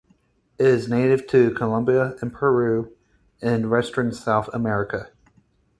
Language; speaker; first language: English; native; English